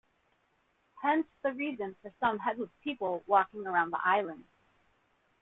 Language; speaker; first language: English; native; English